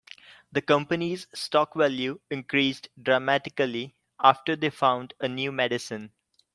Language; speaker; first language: English; non-native, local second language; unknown